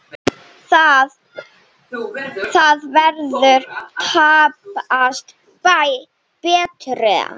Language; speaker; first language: Icelandic; non-native, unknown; Slovenian